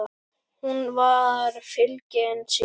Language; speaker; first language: Icelandic; native; Icelandic